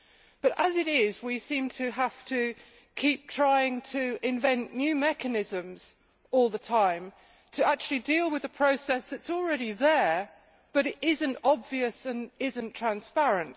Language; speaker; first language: English; native; English